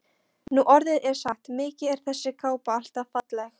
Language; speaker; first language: Icelandic; non-native, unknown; Polish